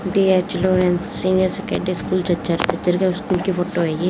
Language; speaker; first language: Hindi; native; Hindi